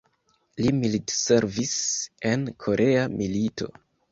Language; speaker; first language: Esperanto; non-native, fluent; Kinyarwanda